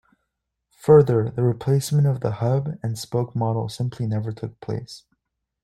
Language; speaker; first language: English; native; English